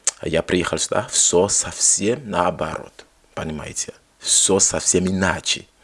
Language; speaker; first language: Russian; non-native, fluent; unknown